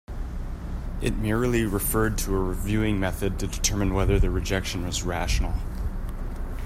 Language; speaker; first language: English; native; English